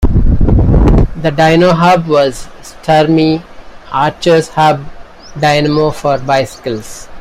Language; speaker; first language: English; non-native, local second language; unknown